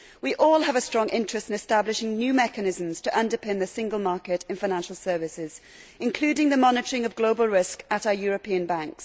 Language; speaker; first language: English; native; English